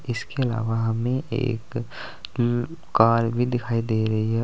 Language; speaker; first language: Hindi; native; Hindi